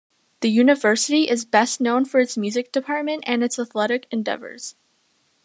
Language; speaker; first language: English; native; English